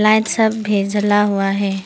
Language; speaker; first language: Hindi; non-native, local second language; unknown